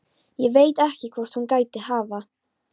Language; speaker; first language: Icelandic; non-native, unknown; Polish